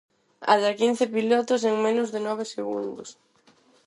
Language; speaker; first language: Galician; non-native, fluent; Spanish